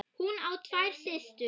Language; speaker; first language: Icelandic; non-native, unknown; German